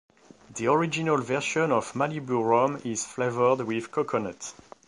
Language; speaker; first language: English; non-native, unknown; French